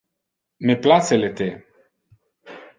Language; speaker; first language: Interlingua; non-native, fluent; Italian